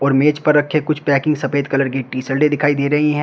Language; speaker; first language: Hindi; native; Hindi